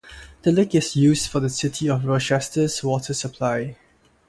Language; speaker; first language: English; non-native, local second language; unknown